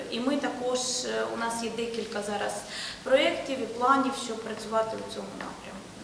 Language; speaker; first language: Ukrainian; non-native, local second language; Russian